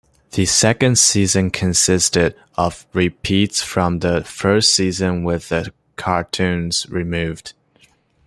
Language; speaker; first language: English; non-native, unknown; Chinese